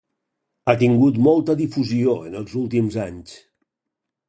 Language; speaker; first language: Catalan; native; Catalan